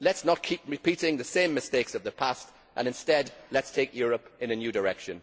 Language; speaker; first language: English; native; English